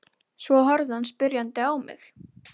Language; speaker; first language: Icelandic; native; Icelandic